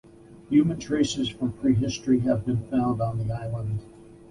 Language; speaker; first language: English; native; English